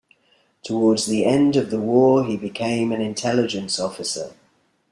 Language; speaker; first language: English; native; English